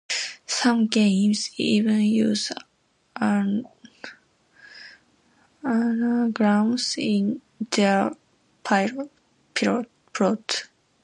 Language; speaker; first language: English; non-native, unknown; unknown